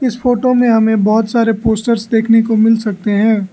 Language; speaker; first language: Hindi; non-native, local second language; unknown